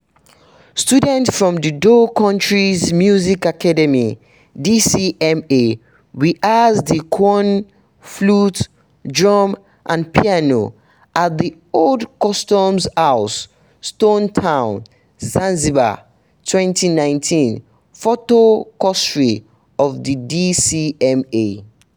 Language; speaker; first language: English; non-native, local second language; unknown